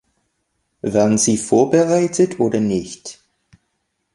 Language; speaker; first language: German; non-native, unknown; English